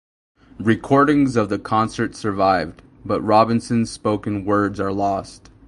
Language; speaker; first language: English; native; English